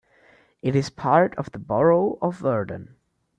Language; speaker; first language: English; non-native, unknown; German